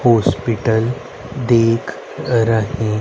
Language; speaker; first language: Hindi; native; Hindi